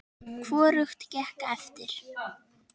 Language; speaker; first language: Icelandic; native; Icelandic